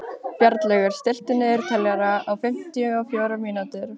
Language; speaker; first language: Icelandic; native; Icelandic